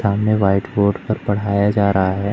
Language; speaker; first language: Hindi; native; Hindi